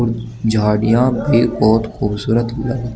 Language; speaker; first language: Hindi; native; Hindi